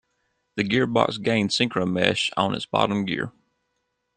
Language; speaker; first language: English; native; English